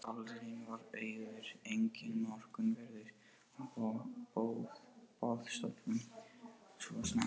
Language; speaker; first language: Icelandic; non-native, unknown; Portuguese